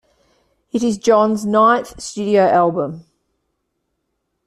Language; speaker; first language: English; native; English